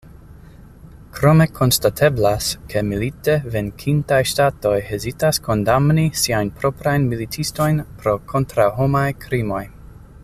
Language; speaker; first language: Esperanto; non-native, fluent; English